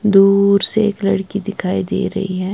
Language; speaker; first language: Hindi; non-native, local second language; Punjabi